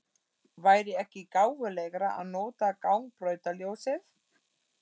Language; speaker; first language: Icelandic; non-native, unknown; German